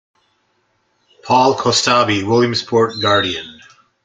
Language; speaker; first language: English; native; English